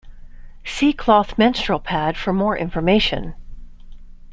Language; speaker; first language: English; native; English